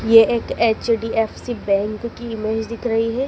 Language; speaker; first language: Hindi; native; Hindi